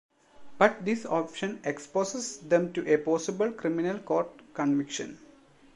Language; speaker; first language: English; non-native, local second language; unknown